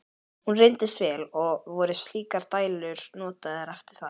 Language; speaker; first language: Icelandic; native; Icelandic